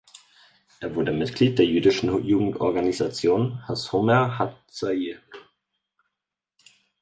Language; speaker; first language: German; native; German